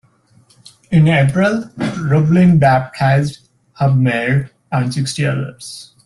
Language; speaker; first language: English; non-native, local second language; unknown